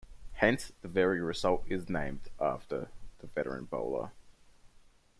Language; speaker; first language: English; native; English